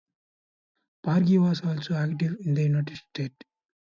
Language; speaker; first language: English; non-native, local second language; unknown